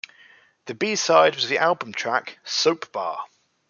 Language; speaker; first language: English; native; English